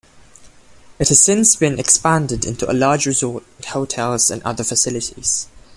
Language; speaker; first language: English; non-native, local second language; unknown